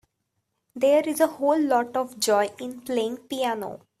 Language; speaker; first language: English; non-native, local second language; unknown